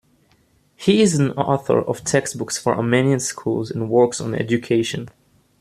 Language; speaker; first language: English; native; English